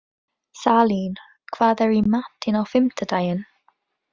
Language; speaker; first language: Icelandic; non-native, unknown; English